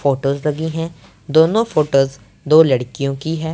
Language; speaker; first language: Hindi; non-native, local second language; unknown